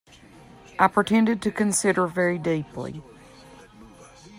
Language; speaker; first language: English; native; English